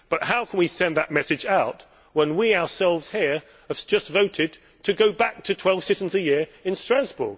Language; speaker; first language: English; native; English